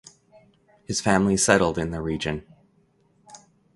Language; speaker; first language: English; native; English